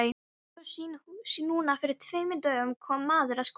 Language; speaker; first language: Icelandic; non-native, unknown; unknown